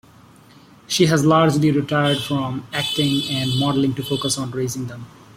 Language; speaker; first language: English; non-native, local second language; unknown